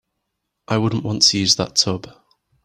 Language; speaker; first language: English; native; English